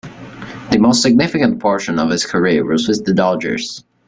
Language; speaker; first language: English; native; English